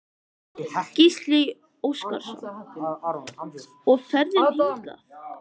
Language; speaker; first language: Icelandic; native; Icelandic